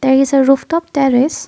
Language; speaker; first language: English; non-native, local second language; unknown